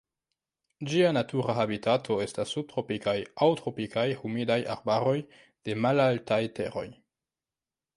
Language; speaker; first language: Esperanto; non-native, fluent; French